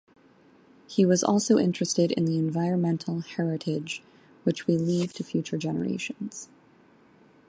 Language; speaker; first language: English; native; English